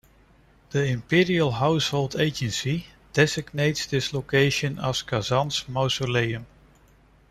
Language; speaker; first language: English; non-native, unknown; Dutch